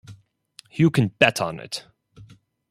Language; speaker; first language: English; non-native, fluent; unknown